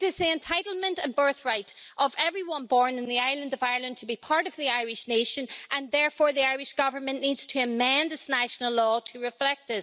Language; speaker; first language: English; native; English